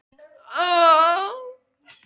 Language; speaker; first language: Icelandic; non-native, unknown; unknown